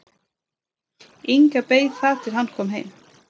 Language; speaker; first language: Icelandic; non-native, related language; Swedish